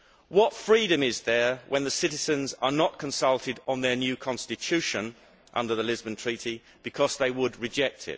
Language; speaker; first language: English; native; English